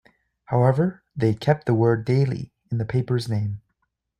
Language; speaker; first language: English; native; English